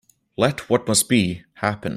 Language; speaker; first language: English; native; English